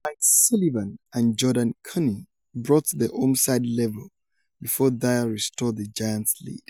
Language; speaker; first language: English; non-native, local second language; Yoruba